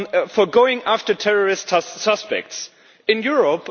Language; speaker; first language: English; non-native, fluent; German